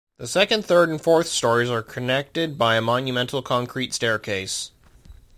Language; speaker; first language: English; native; English